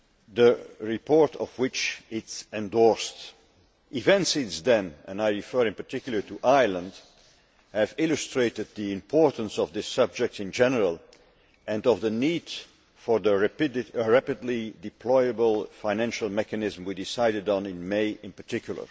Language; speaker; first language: English; non-native, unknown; Dutch